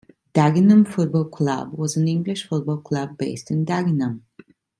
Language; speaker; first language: English; non-native, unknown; Italian